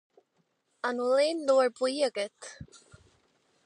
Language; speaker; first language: Irish; non-native, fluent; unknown